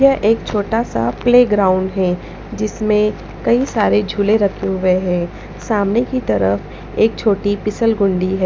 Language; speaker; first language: Hindi; non-native, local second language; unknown